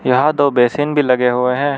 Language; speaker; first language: Hindi; non-native, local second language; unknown